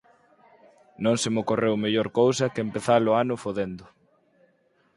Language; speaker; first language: Galician; native; Galician